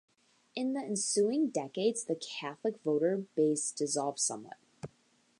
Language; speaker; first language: English; native; English